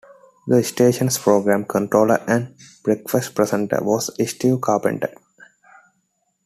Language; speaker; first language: English; non-native, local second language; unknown